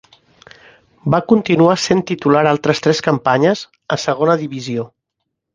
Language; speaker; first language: Catalan; native; Catalan